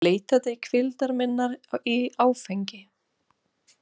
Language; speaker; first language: Icelandic; non-native, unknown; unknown